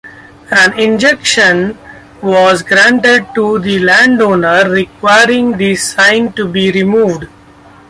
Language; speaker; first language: English; non-native, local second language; Marathi